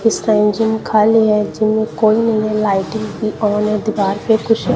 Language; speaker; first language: Hindi; non-native, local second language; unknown